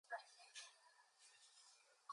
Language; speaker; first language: English; native; English